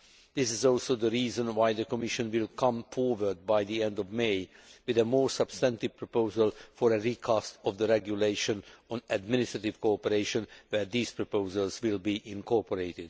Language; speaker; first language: English; non-native, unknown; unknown